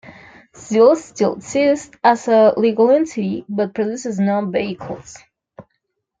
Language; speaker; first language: English; non-native, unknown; Spanish